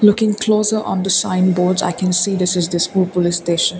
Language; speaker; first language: English; non-native, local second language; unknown